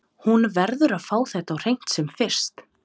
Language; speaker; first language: Icelandic; non-native, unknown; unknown